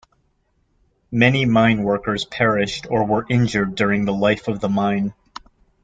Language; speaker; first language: English; native; English